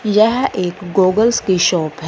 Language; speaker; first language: Hindi; non-native, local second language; Punjabi